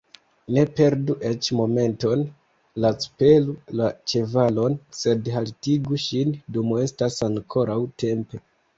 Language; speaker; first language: Esperanto; non-native, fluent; Kinyarwanda